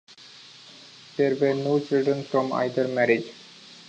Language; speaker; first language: English; non-native, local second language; Marathi